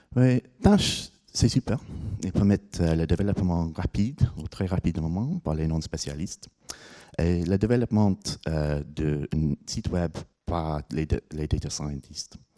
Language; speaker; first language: French; non-native, fluent; English